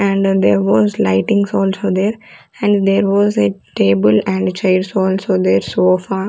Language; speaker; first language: English; non-native, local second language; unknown